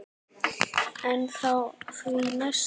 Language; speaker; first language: Icelandic; native; Icelandic